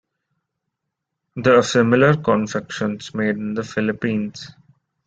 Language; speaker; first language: English; non-native, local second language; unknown